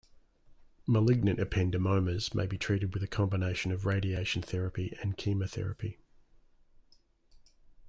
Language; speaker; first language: English; native; English